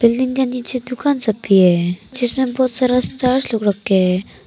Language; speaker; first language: Hindi; non-native, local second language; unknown